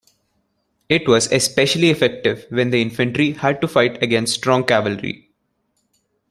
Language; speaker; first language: English; non-native, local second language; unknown